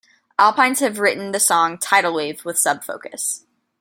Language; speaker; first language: English; native; English